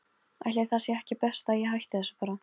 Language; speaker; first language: Icelandic; non-native, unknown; Polish